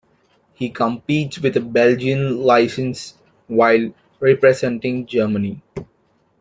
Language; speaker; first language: English; non-native, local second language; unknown